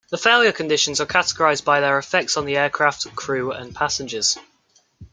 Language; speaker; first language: English; native; English